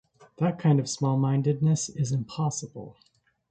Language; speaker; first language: English; native; English